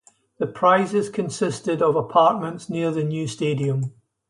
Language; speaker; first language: English; native; English